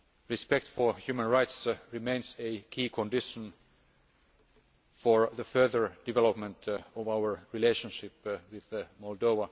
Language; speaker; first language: English; non-native, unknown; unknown